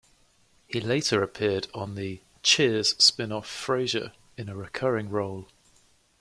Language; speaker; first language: English; native; English